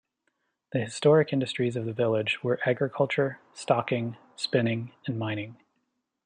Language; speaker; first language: English; native; English